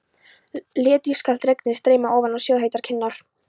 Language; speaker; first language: Icelandic; non-native, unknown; Polish